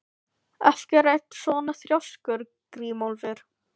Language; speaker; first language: Icelandic; non-native, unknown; Filipino